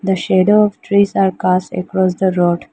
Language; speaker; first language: English; non-native, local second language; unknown